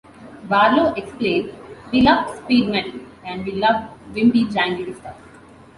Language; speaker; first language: English; non-native, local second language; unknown